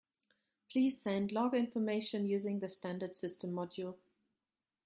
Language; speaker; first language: English; non-native, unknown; German